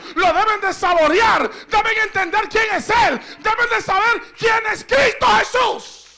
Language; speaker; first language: Spanish; native; Spanish